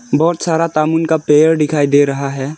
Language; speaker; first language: Hindi; early bilingual, other home language; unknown